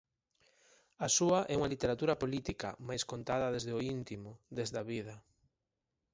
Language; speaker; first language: Galician; native; Galician